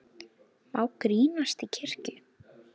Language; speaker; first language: Icelandic; native; Icelandic